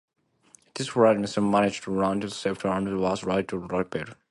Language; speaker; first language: English; non-native, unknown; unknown